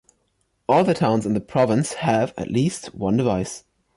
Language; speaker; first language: English; non-native, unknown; German